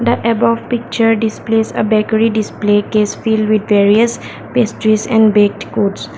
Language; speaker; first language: English; non-native, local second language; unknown